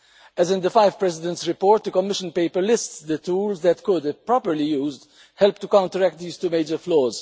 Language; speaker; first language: English; non-native, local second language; Maltese